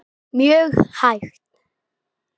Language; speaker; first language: Icelandic; native; Icelandic